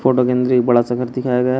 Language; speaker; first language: Hindi; native; Hindi